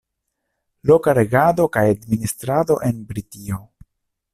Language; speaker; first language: Esperanto; non-native, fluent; Italian